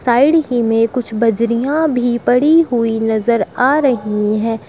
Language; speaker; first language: Hindi; native; Hindi